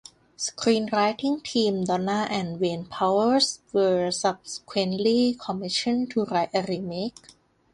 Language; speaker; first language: English; non-native, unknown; Thai